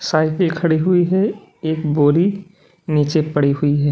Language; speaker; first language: Hindi; native; Hindi